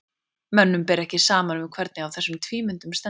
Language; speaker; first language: Icelandic; native; Icelandic